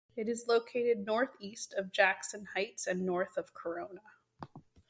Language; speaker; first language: English; native; English